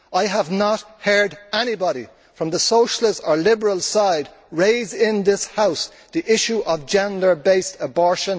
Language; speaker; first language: English; native; English